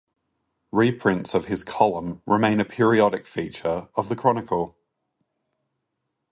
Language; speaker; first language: English; native; English